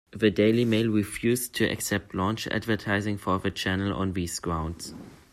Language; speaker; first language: English; non-native, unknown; German